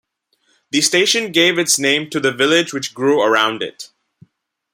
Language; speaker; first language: English; non-native, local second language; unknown